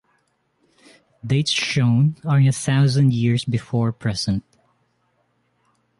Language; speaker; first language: English; non-native, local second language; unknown